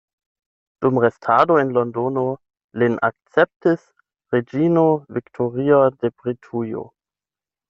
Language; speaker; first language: Esperanto; non-native, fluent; German